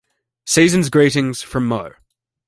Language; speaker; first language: English; native; English